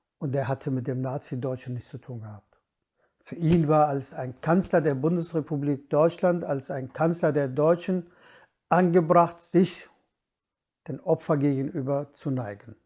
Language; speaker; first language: German; non-native, fluent; Kurdish